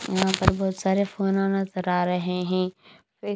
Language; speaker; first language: Hindi; non-native, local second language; Punjabi